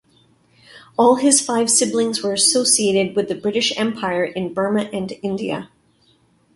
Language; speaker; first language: English; native; English